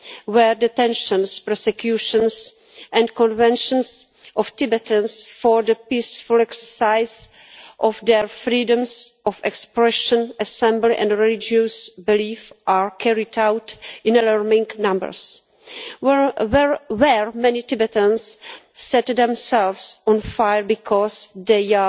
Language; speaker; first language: English; non-native, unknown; Czech